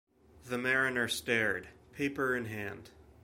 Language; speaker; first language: English; native; English